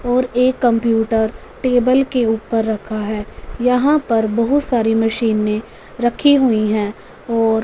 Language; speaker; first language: Hindi; non-native, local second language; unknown